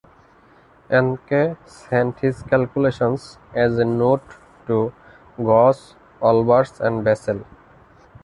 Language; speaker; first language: English; non-native, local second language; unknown